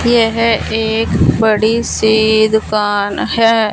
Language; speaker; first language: Hindi; non-native, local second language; Punjabi